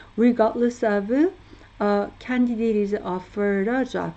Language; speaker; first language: English; non-native, fluent; Korean